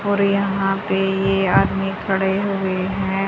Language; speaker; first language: Hindi; native; Hindi